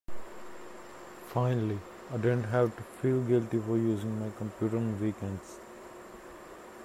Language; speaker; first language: English; non-native, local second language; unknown